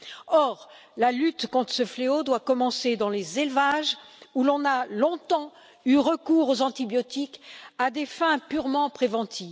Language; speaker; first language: French; native; French